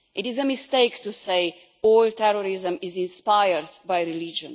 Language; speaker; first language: English; non-native, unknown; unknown